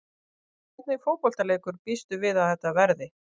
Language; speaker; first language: Icelandic; native; Icelandic